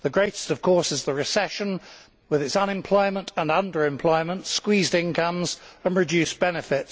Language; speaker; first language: English; native; English